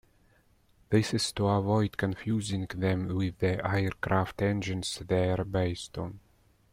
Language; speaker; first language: English; non-native, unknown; Russian